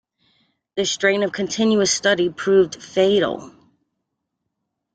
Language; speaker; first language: English; native; English